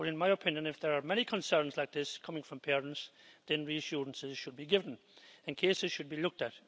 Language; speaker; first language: English; native; English